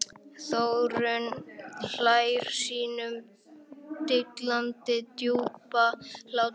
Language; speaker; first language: Icelandic; native; Icelandic